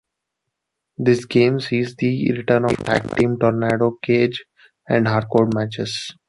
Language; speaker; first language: English; non-native, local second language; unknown